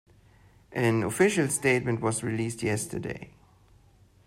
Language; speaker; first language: English; non-native, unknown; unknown